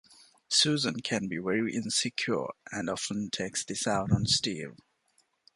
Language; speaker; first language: English; non-native, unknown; Divehi